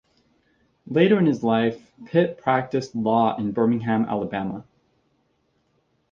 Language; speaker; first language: English; native; English